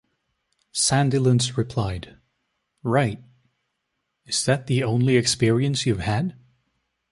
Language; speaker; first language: English; native; English